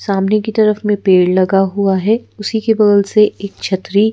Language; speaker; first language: Hindi; native; Hindi